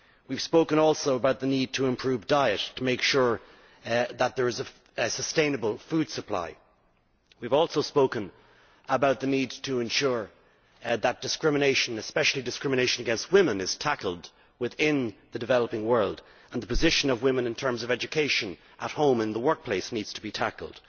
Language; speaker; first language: English; native; English